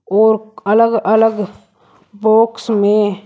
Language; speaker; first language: Hindi; native; Hindi